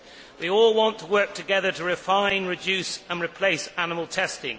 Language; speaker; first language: English; native; English